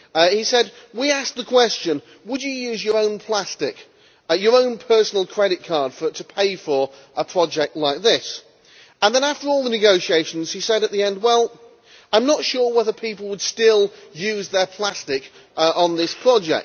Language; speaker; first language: English; native; English